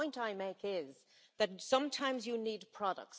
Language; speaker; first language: English; native; English